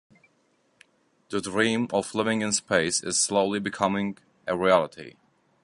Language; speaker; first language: English; native; English